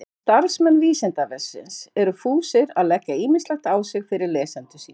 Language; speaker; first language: Icelandic; native; Icelandic